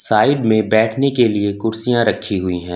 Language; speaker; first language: Hindi; native; Hindi